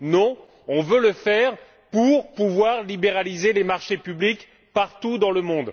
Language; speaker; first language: French; native; French